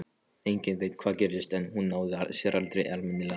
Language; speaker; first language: Icelandic; non-native, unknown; Polish